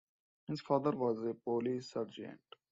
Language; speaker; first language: English; non-native, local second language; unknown